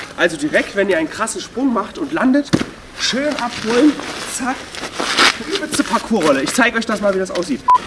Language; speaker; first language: German; native; German